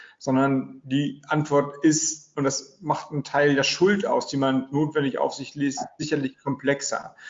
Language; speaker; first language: German; native; German